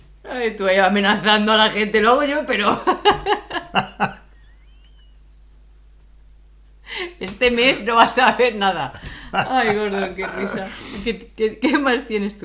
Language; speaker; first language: Spanish; native; Spanish